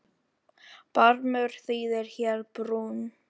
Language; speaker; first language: Icelandic; non-native, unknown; Filipino